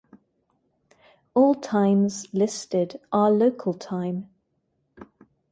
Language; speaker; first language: English; native; English